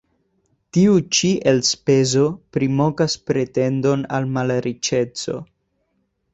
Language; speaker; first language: Esperanto; non-native, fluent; Spanish